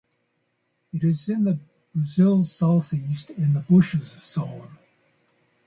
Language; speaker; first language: English; native; English